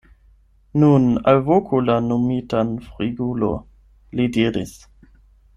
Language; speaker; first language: Esperanto; non-native, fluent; German